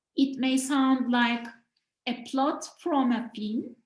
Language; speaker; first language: English; non-native, fluent; Turkish